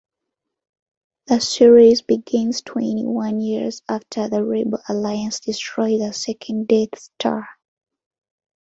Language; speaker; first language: English; non-native, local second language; Ganda